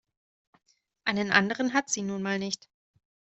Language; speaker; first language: German; native; German